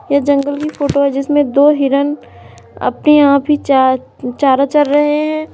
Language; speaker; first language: Hindi; native; Hindi